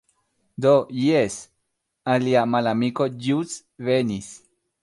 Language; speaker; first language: Esperanto; non-native, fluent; Spanish